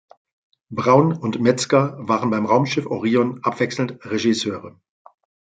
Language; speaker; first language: German; native; German